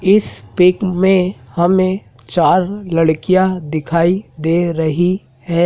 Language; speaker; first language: Hindi; native; Hindi